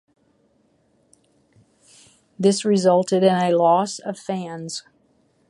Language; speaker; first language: English; native; English